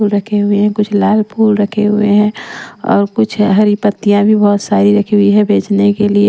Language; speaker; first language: Hindi; non-native, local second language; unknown